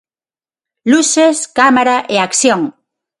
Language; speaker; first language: Galician; non-native, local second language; Spanish